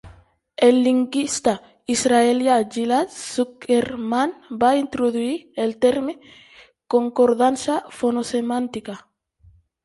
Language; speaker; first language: Catalan; non-native, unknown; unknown